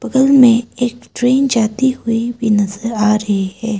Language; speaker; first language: Hindi; non-native, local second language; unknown